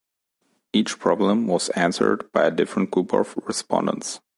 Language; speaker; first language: English; non-native, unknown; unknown